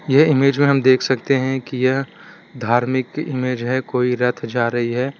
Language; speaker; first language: Hindi; non-native, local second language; Gujarati